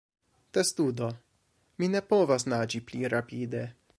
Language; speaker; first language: Esperanto; non-native, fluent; English